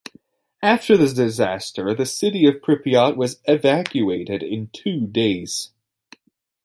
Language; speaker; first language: English; native; English